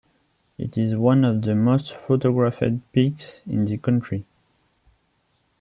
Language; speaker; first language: English; non-native, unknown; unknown